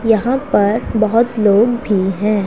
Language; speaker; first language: Hindi; non-native, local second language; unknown